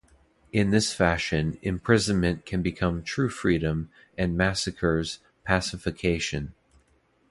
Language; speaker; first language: English; native; English